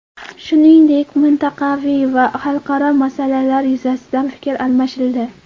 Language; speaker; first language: Uzbek; non-native, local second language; Kara-Kalpak